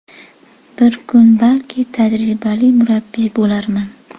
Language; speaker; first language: Uzbek; native; Uzbek